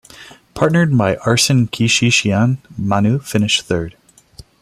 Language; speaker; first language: English; non-native, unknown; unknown